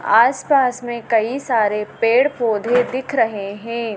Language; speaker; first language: Hindi; native; Hindi